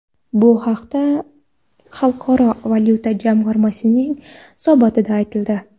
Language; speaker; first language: Uzbek; non-native, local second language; Kara-Kalpak